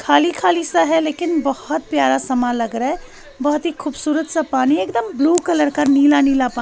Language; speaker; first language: Hindi; native; Hindi